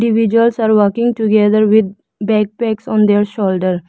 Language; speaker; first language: English; non-native, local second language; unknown